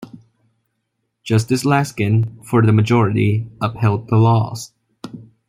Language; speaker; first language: English; non-native, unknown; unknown